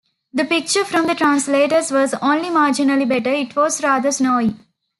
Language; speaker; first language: English; non-native, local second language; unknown